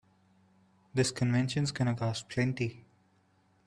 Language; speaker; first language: English; non-native, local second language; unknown